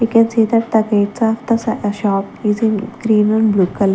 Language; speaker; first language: English; non-native, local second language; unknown